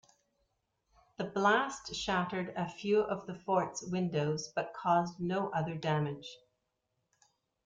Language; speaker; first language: English; native; English